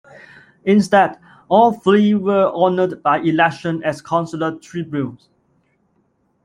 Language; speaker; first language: English; non-native, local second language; Cantonese